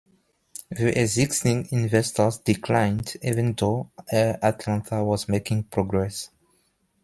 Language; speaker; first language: English; non-native, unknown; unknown